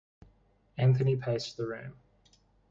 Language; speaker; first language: English; native; English